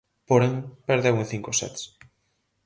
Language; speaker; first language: Galician; native; Galician